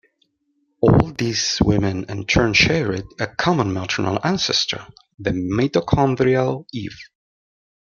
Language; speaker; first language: English; non-native, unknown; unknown